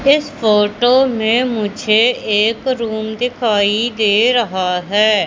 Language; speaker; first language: Hindi; native; Hindi